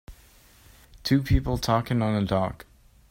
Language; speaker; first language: English; native; English